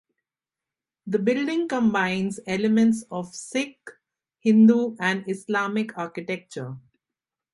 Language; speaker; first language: English; non-native, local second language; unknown